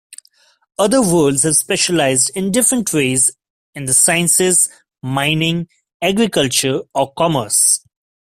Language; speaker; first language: English; non-native, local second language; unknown